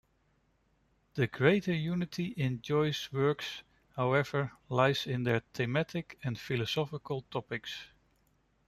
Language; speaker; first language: English; non-native, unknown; Dutch